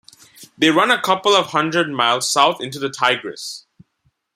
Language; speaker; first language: English; non-native, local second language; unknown